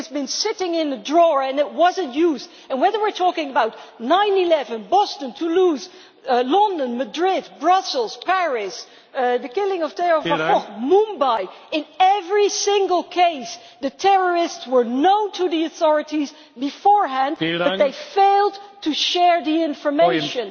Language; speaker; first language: English; non-native, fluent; Dutch